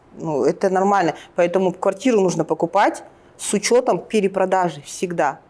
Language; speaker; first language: Russian; native; Russian